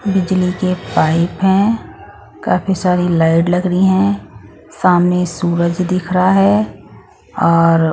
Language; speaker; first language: Hindi; non-native, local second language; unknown